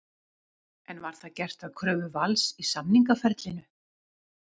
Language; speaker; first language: Icelandic; native; Icelandic